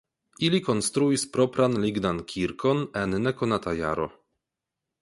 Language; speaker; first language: Esperanto; non-native, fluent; Polish